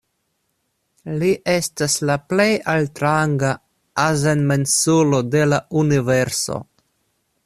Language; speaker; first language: Esperanto; non-native, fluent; Russian